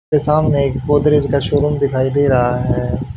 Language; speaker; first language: Hindi; native; Hindi